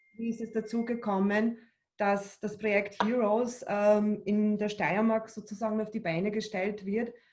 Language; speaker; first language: German; early bilingual, other home language; Bosnian